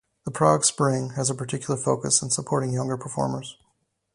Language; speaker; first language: English; native; English